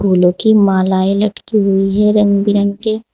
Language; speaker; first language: Hindi; native; Hindi